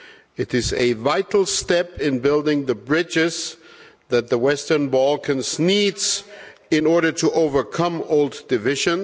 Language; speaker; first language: English; non-native, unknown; German